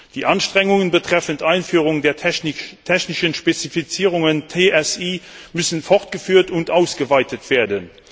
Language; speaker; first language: German; non-native, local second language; Luxembourgish